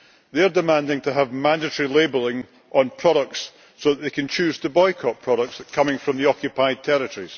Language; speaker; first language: English; native; English